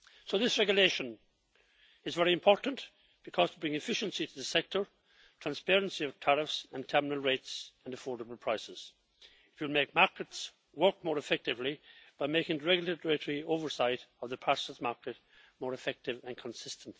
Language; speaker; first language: English; native; English